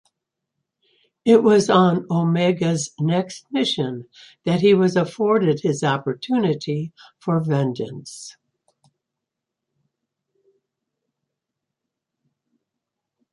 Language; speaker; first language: English; native; English